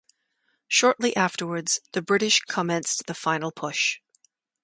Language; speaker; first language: English; native; English